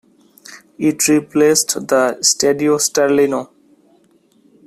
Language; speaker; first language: English; non-native, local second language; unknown